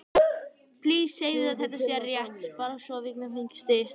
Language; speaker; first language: Icelandic; native; Icelandic